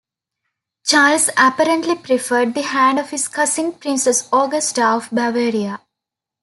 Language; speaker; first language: English; non-native, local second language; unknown